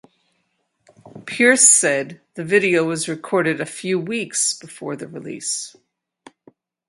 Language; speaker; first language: English; native; English